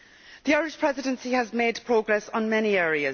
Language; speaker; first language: English; native; English